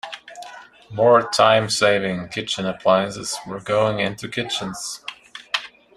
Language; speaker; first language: English; non-native, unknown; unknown